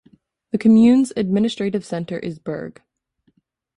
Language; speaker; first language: English; native; English